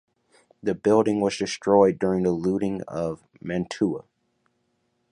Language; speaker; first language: English; native; English